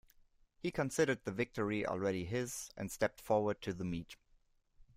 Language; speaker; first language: English; non-native, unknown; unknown